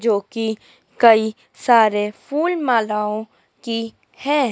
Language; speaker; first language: Hindi; native; Hindi